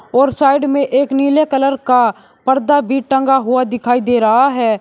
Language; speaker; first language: Hindi; native; Hindi